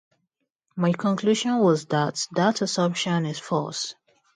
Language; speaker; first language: English; non-native, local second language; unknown